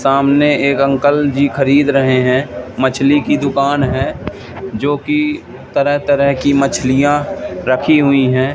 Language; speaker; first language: Hindi; native; Hindi